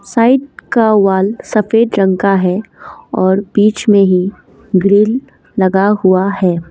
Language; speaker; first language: Hindi; non-native, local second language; Assamese